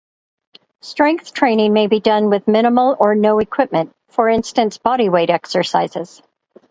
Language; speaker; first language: English; native; English